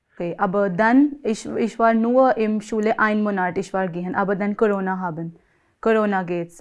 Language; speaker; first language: German; non-native, learner; Arabic